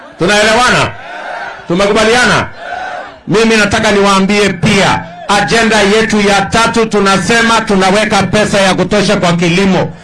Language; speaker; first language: Swahili; non-native, local second language; Kalenjin